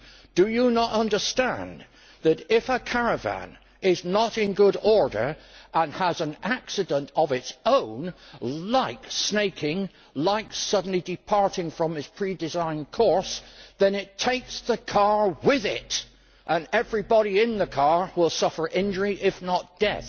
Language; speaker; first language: English; native; English